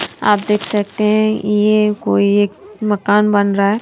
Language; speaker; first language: Hindi; native; Hindi